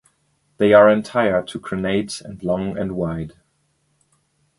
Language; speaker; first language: English; non-native, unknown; German